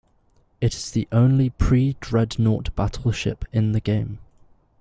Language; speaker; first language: English; native; English